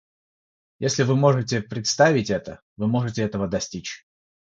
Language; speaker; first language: Russian; non-native, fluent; Georgian